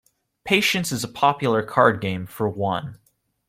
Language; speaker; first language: English; native; English